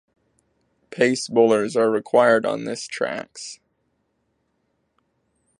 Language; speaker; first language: English; native; English